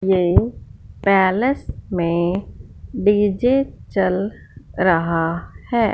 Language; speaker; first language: Hindi; non-native, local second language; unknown